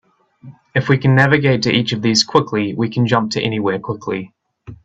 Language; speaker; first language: English; native; English